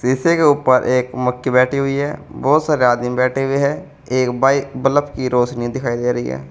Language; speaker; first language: Hindi; native; Hindi